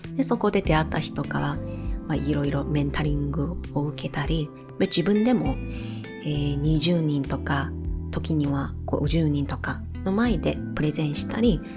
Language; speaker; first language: Japanese; non-native, fluent; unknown